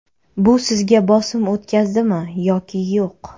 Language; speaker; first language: Uzbek; non-native, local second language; Kazakh